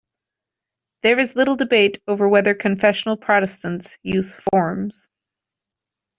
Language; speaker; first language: English; native; English